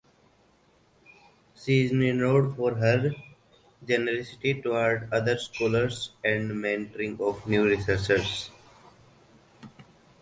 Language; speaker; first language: English; non-native, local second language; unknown